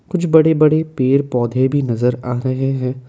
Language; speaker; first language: Hindi; non-native, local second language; Assamese